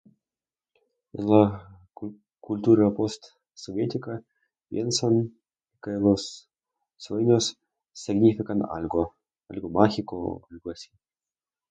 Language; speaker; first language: Spanish; non-native, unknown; Russian